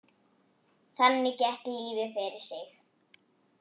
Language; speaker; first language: Icelandic; non-native, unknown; Polish